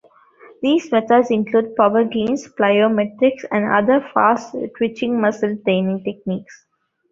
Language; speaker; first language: English; non-native, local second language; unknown